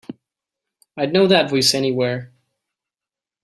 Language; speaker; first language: English; native; English